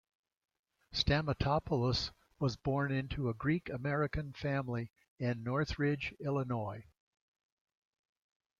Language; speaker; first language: English; native; English